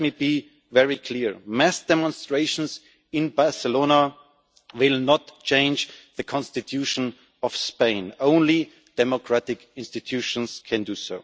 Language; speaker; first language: English; non-native, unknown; German